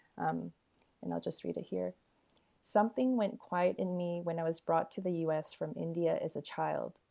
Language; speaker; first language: English; early bilingual, other home language; Korean